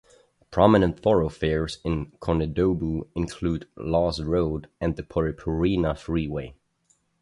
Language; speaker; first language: English; non-native, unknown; German